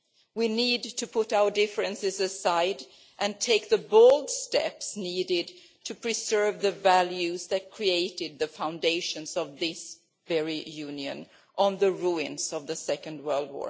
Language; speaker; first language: English; non-native, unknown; Swedish